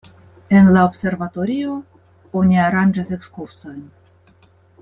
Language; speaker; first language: Esperanto; non-native, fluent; Russian